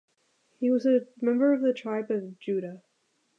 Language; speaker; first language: English; native; English